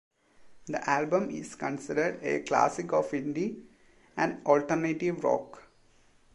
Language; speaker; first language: English; non-native, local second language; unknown